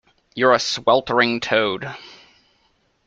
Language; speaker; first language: English; native; English